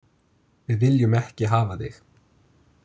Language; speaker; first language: Icelandic; non-native, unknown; English